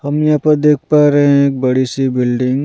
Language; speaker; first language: Hindi; non-native, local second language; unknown